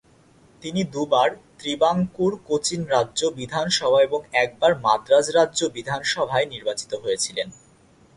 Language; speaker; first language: Bangla; native; Bangla